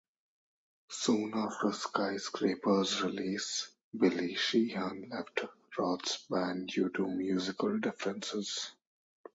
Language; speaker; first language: English; non-native, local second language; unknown